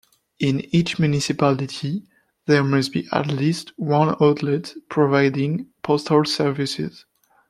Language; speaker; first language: English; non-native, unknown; French